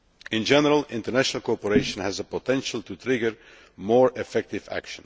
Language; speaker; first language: English; non-native, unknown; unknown